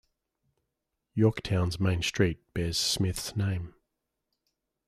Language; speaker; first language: English; native; English